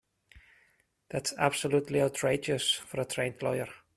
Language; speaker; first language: English; non-native, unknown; German